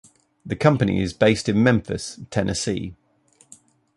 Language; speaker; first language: English; native; English